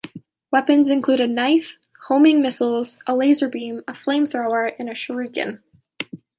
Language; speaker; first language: English; native; English